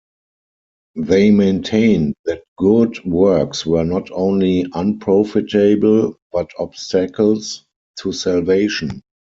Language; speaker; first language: English; non-native, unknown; German